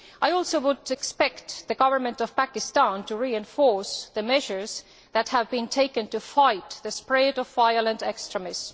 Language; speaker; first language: English; non-native, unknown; Estonian